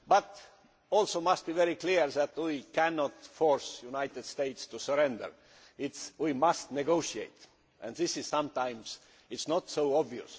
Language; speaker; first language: English; non-native, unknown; Estonian